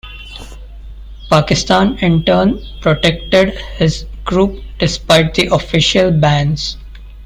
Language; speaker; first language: English; non-native, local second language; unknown